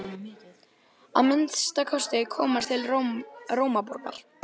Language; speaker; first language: Icelandic; native; Icelandic